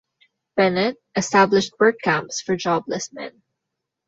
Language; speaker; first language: English; non-native, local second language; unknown